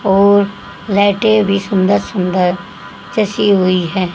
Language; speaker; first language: Hindi; native; Hindi